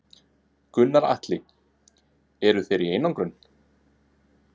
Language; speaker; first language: Icelandic; native; Icelandic